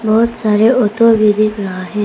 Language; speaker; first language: Hindi; non-native, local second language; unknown